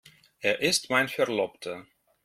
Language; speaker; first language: German; non-native, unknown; Russian